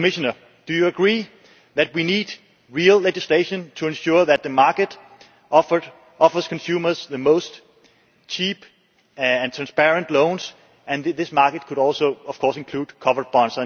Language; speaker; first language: English; non-native, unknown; Danish